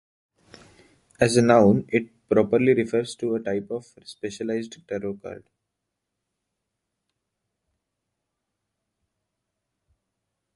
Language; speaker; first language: English; non-native, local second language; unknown